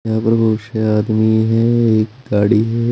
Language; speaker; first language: Hindi; native; Hindi